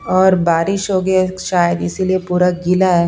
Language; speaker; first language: Hindi; non-native, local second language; Punjabi